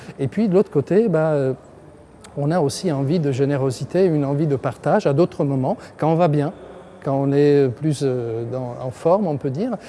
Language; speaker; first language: French; non-native, fluent; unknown